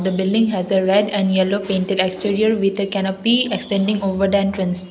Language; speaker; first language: English; non-native, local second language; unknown